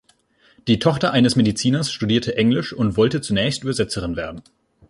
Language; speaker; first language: German; native; German